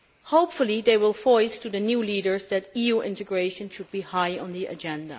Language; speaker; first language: English; non-native, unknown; Dutch